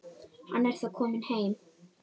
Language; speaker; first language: Icelandic; native; Icelandic